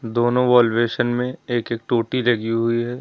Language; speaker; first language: Hindi; native; Hindi